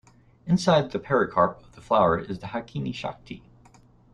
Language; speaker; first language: English; native; English